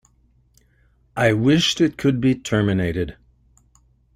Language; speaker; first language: English; native; English